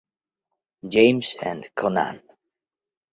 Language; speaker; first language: English; non-native, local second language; Bangla